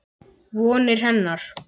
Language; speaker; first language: Icelandic; native; Icelandic